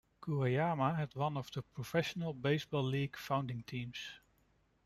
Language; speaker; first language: English; non-native, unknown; Dutch